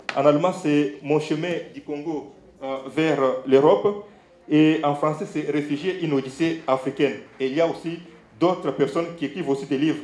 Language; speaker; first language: French; non-native, local second language; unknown